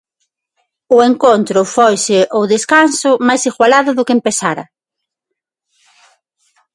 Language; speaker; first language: Galician; non-native, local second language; Spanish